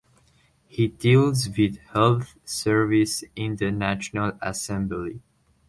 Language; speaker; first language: English; non-native, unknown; Persian